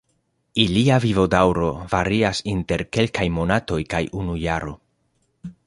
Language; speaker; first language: Esperanto; non-native, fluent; Spanish